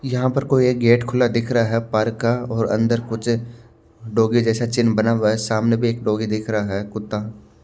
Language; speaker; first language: Hindi; native; Hindi